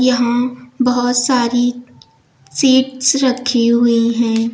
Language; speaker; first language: Hindi; native; Hindi